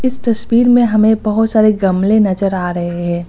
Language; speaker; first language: Hindi; native; Hindi